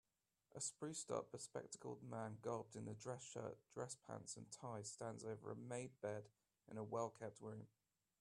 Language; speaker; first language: English; native; English